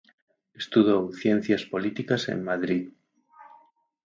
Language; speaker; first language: Galician; native; Galician